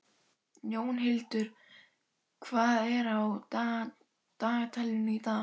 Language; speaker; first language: Icelandic; native; Icelandic